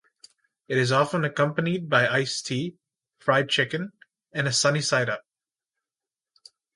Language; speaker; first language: English; native; English